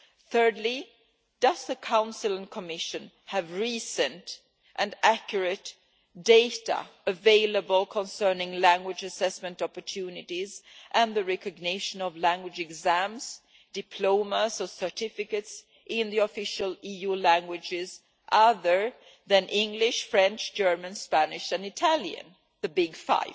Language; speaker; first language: English; non-native, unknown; Swedish